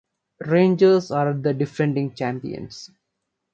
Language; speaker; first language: English; non-native, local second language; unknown